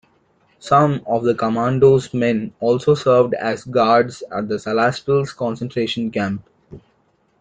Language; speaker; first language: English; non-native, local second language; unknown